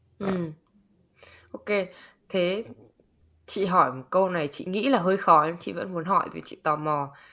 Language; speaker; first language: Vietnamese; native; Vietnamese